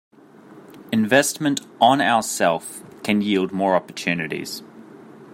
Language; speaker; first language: English; native; English